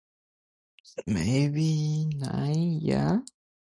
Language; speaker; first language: English; non-native, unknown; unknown